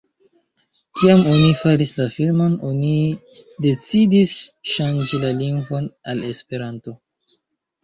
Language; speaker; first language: Esperanto; non-native, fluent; Chinese